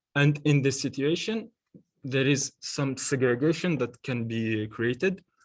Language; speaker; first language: English; non-native, learner; French